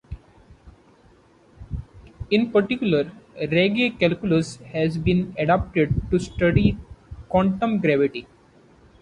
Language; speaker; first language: English; non-native, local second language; Marathi